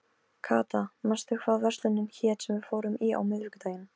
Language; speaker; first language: Icelandic; non-native, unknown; Polish